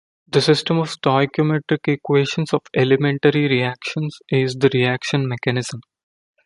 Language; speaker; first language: English; non-native, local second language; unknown